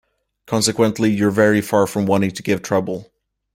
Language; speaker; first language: English; native; English